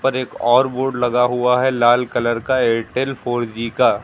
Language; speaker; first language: Hindi; native; Hindi